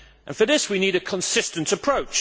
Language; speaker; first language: English; native; English